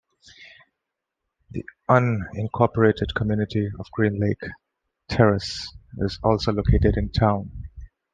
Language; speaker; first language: English; non-native, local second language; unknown